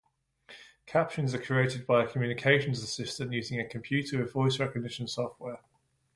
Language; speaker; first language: English; native; English